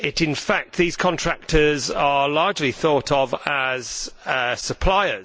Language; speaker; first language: English; native; English